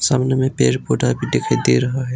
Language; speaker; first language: Hindi; non-native, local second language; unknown